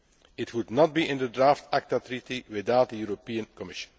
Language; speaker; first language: English; non-native, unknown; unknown